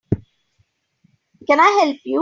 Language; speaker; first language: English; non-native, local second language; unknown